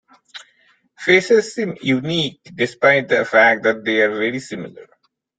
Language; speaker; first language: English; non-native, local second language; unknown